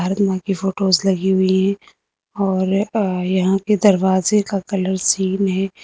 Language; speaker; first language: Hindi; native; Hindi